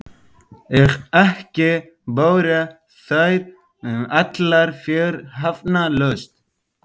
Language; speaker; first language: Icelandic; non-native, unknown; Persian